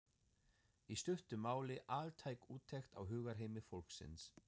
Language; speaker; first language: Icelandic; non-native, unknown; German